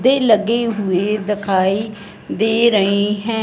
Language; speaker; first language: Hindi; non-native, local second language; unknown